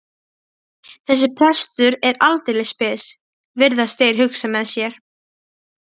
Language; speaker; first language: Icelandic; non-native, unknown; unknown